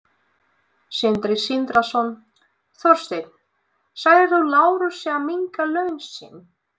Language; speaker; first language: Icelandic; non-native, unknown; Russian